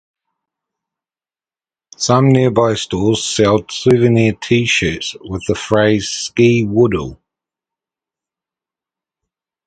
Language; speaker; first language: English; native; English